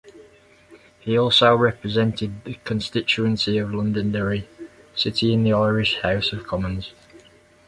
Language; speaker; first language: English; native; English